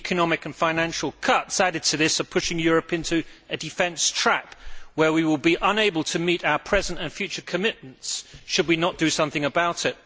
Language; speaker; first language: English; native; English